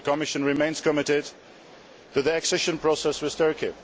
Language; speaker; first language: English; non-native, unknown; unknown